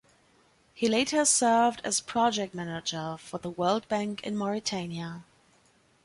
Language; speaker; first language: English; non-native, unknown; German